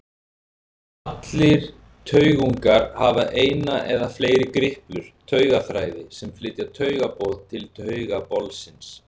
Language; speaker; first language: Icelandic; native; Icelandic